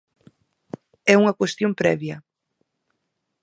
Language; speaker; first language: Galician; native; Galician